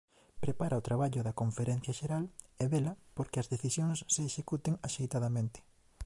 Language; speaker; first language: Galician; native; Galician